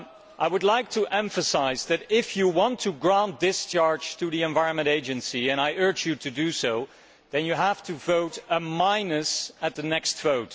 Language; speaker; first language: English; non-native, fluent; Dutch